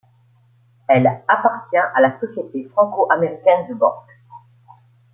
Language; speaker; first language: French; native; French